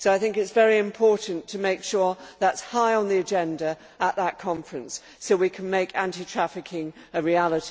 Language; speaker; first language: English; native; English